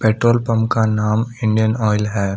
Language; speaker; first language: Hindi; non-native, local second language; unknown